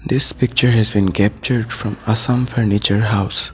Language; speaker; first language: English; non-native, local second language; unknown